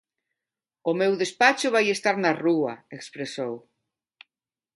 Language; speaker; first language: Galician; non-native, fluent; Spanish